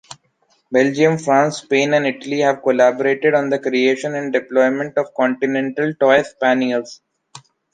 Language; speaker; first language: English; non-native, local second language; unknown